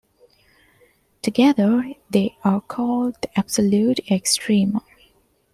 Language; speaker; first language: English; non-native, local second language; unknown